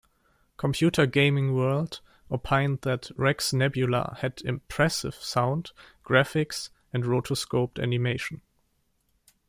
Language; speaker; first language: English; non-native, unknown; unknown